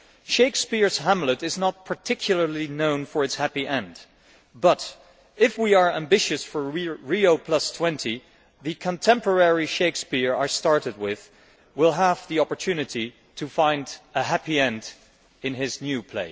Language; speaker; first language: English; non-native, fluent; Dutch